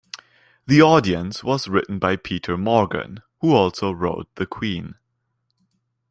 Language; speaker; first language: English; non-native, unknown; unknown